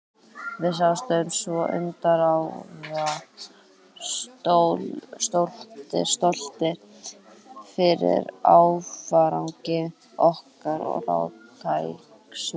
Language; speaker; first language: Icelandic; native; Icelandic